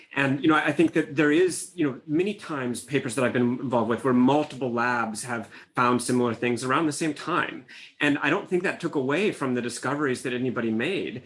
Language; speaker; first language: English; native; English